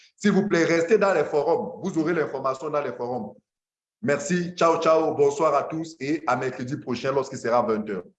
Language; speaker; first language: French; non-native, local second language; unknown